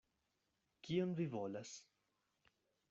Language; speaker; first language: Esperanto; non-native, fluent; Spanish